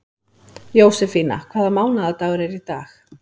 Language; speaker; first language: Icelandic; native; Icelandic